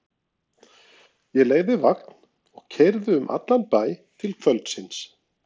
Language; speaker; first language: Icelandic; non-native, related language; Norwegian